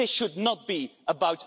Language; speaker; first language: English; non-native, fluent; Dutch